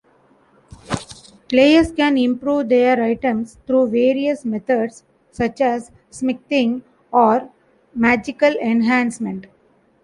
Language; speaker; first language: English; non-native, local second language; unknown